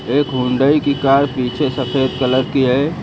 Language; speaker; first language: Hindi; native; Hindi